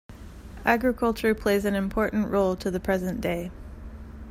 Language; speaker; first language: English; native; English